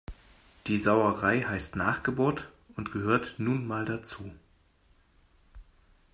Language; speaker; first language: German; native; German